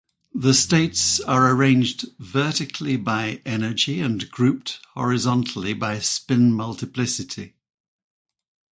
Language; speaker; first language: English; native; English